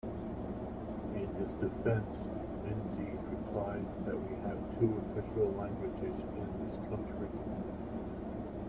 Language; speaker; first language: English; native; English